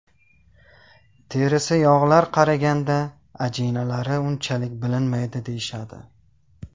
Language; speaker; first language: Uzbek; non-native, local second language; Tajik